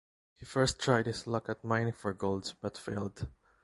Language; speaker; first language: English; non-native, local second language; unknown